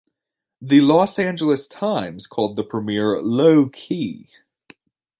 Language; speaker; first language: English; native; English